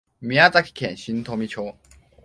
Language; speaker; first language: Japanese; non-native, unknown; Chinese